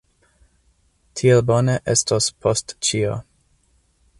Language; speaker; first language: Esperanto; non-native, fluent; English